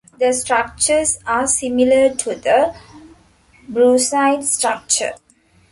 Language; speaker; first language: English; non-native, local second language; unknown